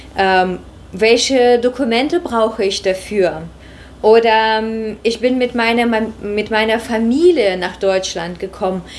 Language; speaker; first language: German; non-native, fluent; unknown